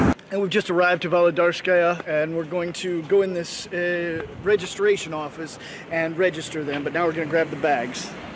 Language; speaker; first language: English; native; English